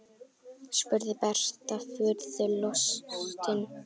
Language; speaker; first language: Icelandic; native; Icelandic